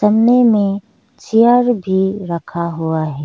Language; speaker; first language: Hindi; non-native, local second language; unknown